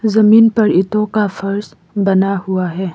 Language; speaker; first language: Hindi; non-native, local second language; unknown